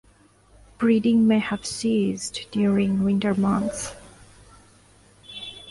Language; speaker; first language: English; non-native, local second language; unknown